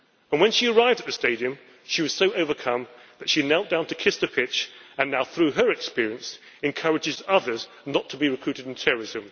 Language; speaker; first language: English; native; English